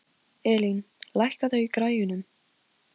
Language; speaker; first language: Icelandic; non-native, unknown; Polish